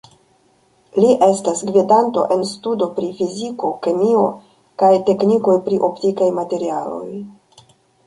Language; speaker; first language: Esperanto; non-native, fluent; Russian